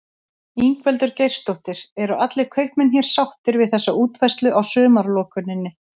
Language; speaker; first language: Icelandic; native; Icelandic